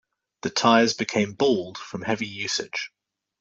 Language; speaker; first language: English; native; English